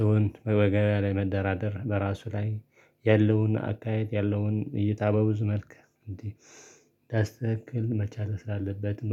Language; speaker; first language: Amharic; non-native, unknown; Tigrinya